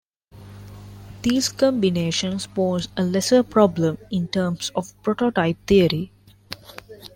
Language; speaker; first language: English; non-native, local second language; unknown